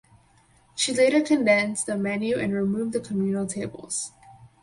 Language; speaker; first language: English; native; English